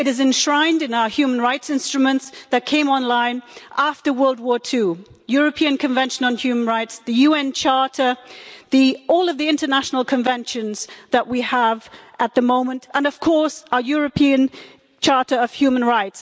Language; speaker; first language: English; native; English